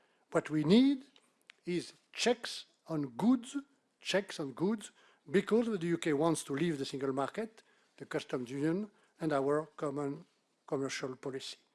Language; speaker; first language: English; non-native, fluent; French